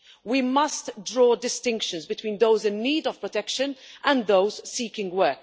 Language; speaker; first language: English; non-native, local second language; Maltese